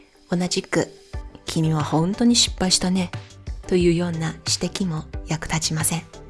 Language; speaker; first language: Japanese; non-native, fluent; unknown